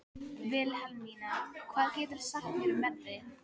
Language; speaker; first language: Icelandic; non-native, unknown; Filipino